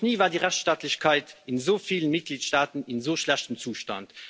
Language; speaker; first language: German; non-native, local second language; Luxembourgish